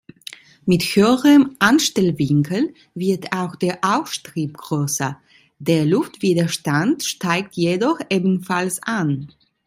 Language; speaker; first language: German; non-native, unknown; Italian